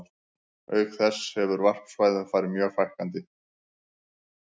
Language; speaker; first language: Icelandic; native; Icelandic